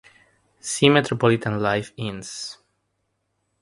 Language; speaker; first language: English; non-native, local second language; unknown